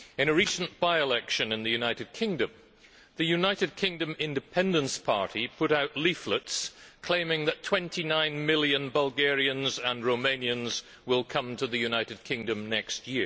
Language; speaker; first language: English; native; English